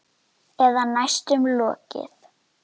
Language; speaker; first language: Icelandic; native; Icelandic